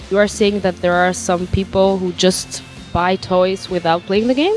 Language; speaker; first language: English; non-native, fluent; Italian